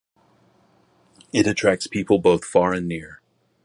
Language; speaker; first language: English; native; English